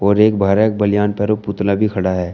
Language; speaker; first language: Hindi; native; Hindi